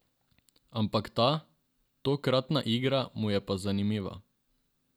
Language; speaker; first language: Slovenian; non-native, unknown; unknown